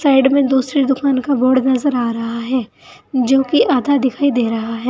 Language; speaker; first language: Hindi; native; Hindi